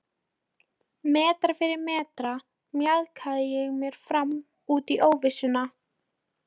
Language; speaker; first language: Icelandic; non-native, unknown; Polish